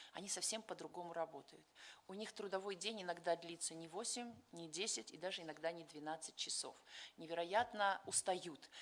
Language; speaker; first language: Russian; native; Russian